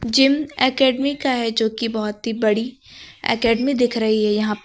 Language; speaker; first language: Hindi; native; Hindi